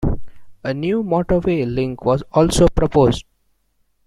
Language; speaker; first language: English; non-native, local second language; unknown